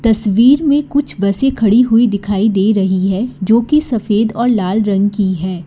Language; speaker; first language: Hindi; non-native, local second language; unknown